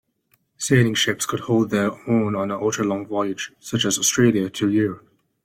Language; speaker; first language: English; native; English